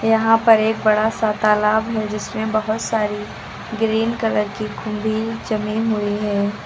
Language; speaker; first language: Hindi; native; Hindi